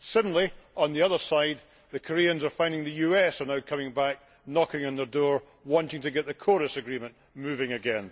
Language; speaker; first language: English; native; English